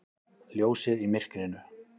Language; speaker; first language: Icelandic; native; Icelandic